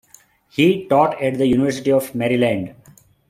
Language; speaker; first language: English; non-native, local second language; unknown